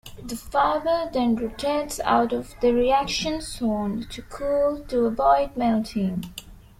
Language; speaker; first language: English; non-native, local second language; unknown